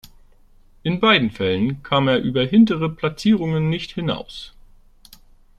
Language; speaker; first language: German; native; German